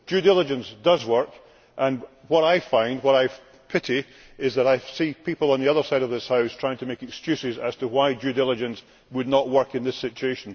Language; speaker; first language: English; native; English